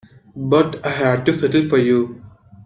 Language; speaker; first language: English; non-native, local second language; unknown